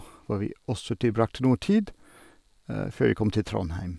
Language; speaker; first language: Norwegian; non-native, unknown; Dutch